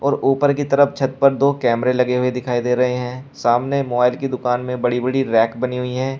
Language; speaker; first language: Hindi; native; Hindi